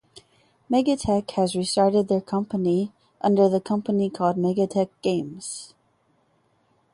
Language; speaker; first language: English; native; English